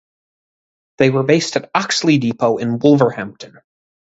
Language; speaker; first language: English; native; English